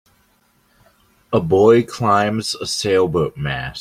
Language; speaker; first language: English; native; English